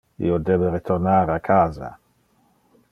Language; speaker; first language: Interlingua; non-native, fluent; Dutch